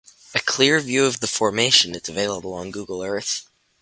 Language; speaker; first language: English; native; English